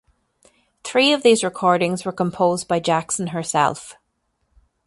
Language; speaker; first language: English; native; English